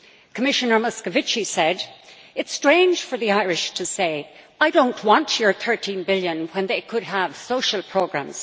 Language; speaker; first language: English; native; English